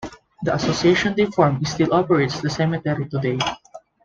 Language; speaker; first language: English; non-native, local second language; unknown